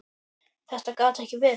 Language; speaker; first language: Icelandic; native; Icelandic